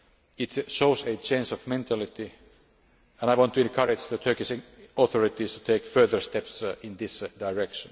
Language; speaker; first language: English; non-native, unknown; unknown